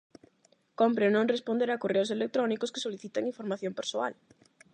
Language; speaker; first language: Galician; non-native, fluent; Spanish